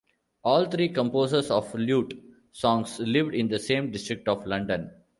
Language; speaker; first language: English; non-native, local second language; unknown